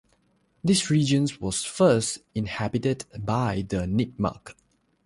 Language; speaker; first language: English; non-native, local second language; Chinese